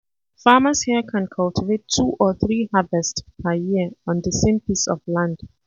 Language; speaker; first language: English; non-native, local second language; Hausa